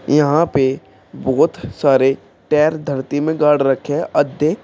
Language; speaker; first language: Hindi; native; Hindi